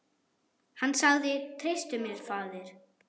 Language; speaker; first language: Icelandic; non-native, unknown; German